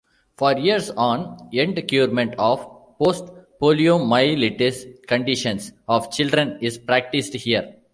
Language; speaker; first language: English; non-native, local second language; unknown